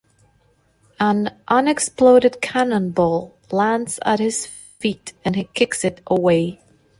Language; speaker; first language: English; non-native, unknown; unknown